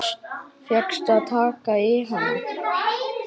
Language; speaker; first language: Icelandic; native; Icelandic